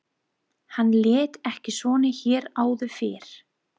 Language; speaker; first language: Icelandic; non-native, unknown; English